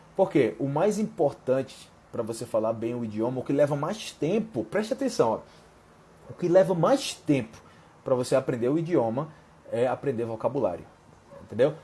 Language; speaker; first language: Portuguese; non-native, fluent; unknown